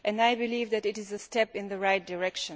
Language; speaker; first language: English; non-native, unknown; Bulgarian